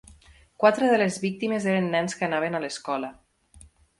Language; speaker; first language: Catalan; native; Catalan